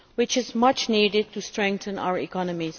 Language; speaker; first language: English; non-native, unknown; Dutch